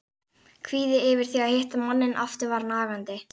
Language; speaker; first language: Icelandic; native; Icelandic